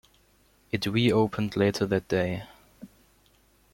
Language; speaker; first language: English; non-native, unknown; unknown